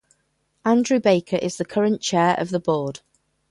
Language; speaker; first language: English; native; English